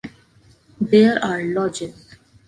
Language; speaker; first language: English; non-native, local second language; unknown